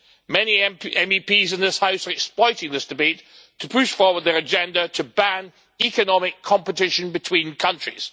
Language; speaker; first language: English; native; English